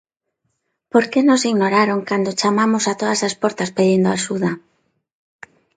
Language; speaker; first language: Galician; non-native, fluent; Spanish